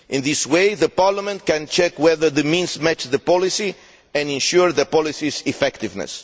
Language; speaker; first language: English; non-native, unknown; Romanian